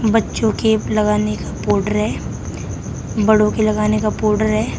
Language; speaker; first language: Hindi; native; Hindi